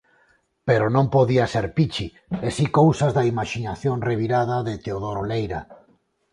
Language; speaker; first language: Galician; non-native, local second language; Spanish